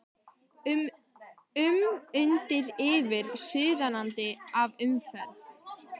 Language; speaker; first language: Icelandic; native; Icelandic